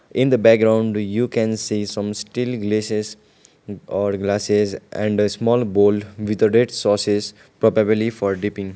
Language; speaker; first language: English; non-native, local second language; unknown